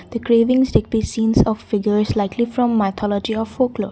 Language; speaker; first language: English; non-native, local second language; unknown